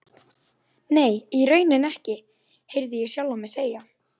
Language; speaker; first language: Icelandic; native; Icelandic